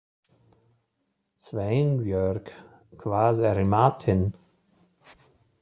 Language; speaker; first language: Icelandic; non-native, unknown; German